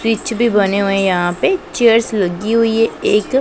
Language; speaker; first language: Hindi; non-native, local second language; Punjabi